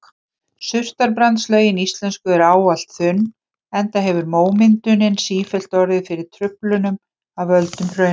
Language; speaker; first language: Icelandic; native; Icelandic